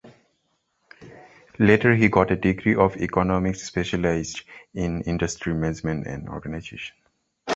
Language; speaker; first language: English; non-native, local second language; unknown